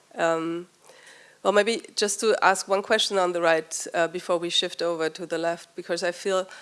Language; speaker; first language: English; non-native, fluent; German